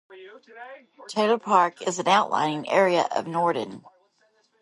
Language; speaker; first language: English; native; English